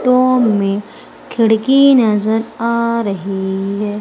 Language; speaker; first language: Hindi; native; Hindi